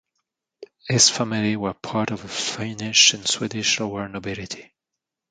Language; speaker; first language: English; non-native, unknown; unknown